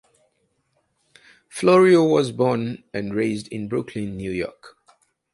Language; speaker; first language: English; non-native, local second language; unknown